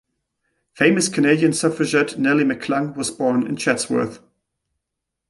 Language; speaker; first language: English; non-native, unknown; German